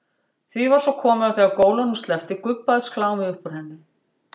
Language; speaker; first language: Icelandic; native; Icelandic